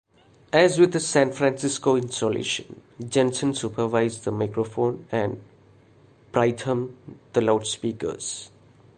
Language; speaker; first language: English; non-native, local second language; Malayalam